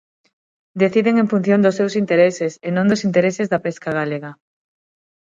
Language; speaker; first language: Galician; non-native, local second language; Spanish